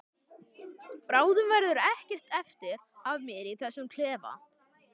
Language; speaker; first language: Icelandic; native; Icelandic